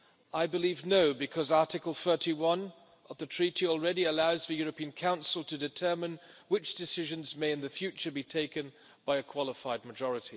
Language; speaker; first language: English; non-native, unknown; German